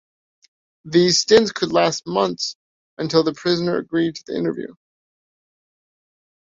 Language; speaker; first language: English; native; English